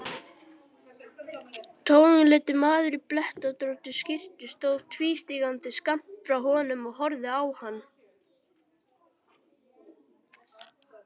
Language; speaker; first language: Icelandic; native; Icelandic